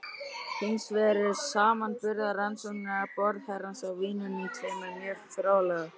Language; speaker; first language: Icelandic; native; Icelandic